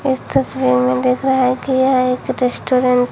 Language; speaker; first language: Hindi; native; Hindi